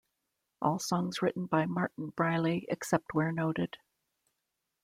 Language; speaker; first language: English; native; English